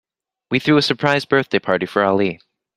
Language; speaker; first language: English; native; English